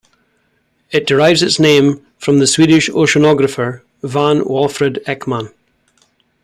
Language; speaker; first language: English; native; English